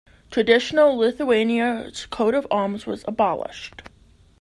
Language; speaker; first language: English; native; English